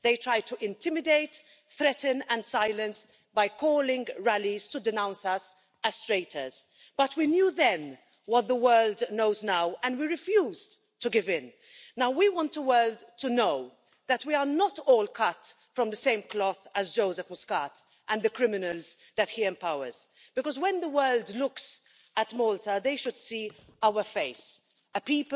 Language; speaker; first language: English; non-native, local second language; Maltese